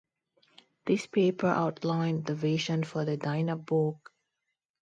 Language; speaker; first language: English; non-native, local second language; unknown